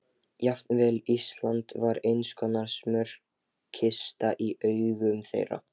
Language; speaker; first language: Icelandic; non-native, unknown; Lithuanian